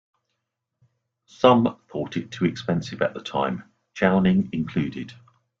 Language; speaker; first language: English; native; English